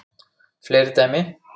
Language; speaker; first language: Icelandic; native; Icelandic